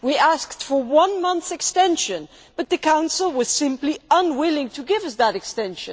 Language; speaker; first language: English; non-native, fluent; Dutch